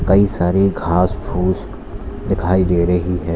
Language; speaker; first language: Hindi; native; Hindi